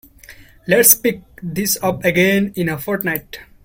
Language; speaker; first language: English; non-native, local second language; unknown